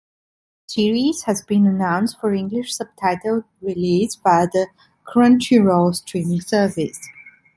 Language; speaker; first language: English; non-native, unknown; Italian